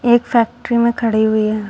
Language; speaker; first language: Hindi; native; Hindi